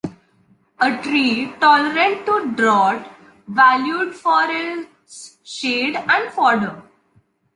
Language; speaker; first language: English; non-native, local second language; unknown